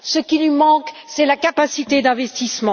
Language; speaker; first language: French; native; French